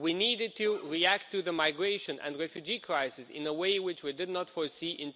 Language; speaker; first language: English; non-native, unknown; Romanian